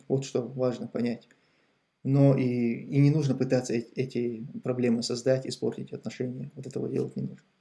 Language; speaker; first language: Russian; non-native, local second language; Chechen